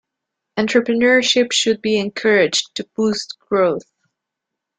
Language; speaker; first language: English; non-native, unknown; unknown